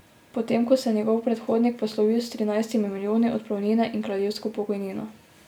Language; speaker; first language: Slovenian; native; Slovenian